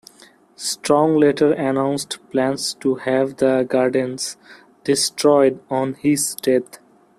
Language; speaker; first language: English; non-native, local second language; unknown